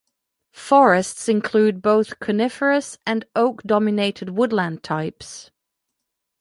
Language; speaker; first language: English; non-native, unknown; French